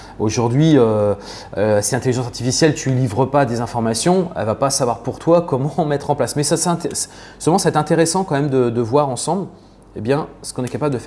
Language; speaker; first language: French; native; French